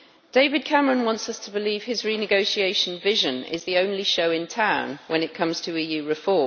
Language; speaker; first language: English; native; English